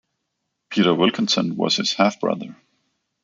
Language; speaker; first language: English; non-native, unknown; Danish